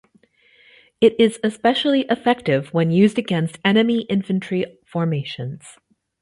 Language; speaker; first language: English; native; English